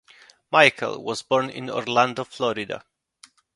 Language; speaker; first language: English; non-native, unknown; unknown